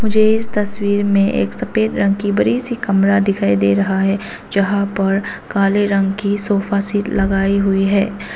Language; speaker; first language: Hindi; non-native, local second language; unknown